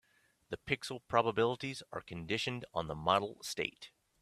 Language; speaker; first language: English; native; English